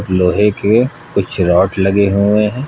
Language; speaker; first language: Hindi; native; Hindi